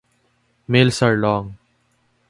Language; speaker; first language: English; non-native, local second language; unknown